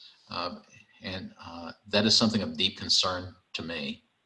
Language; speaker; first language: English; native; English